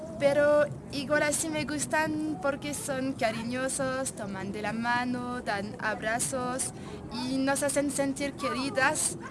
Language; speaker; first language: Spanish; non-native, fluent; French